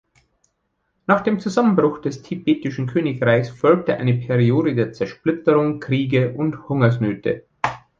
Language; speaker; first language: German; native; German